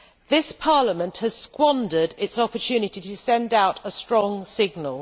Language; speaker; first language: English; native; English